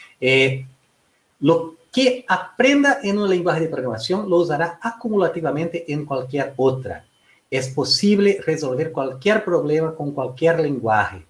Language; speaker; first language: Spanish; non-native, related language; Portuguese